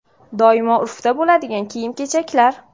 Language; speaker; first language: Uzbek; native; Uzbek